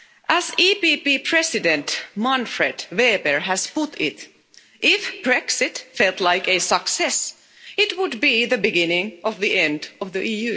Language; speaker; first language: English; non-native, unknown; Finnish